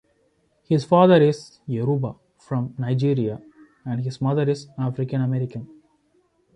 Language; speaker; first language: English; non-native, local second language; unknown